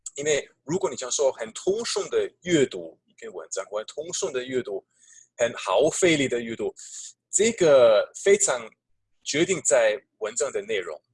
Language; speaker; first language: Chinese; non-native, fluent; German